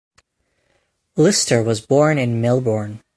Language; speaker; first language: English; native; English